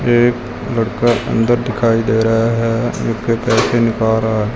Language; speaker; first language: Hindi; non-native, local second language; Punjabi